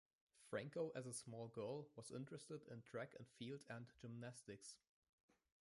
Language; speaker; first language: English; non-native, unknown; German